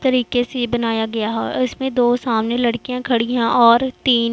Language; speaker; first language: Hindi; non-native, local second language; Punjabi